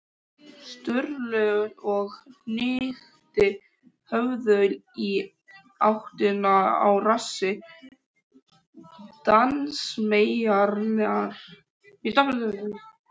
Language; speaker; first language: Icelandic; native; Icelandic